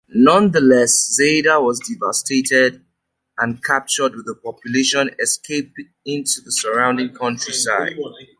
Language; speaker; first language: English; native; English